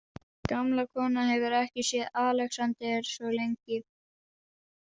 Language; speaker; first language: Icelandic; non-native, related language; Danish